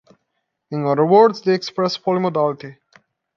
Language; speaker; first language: English; non-native, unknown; Portuguese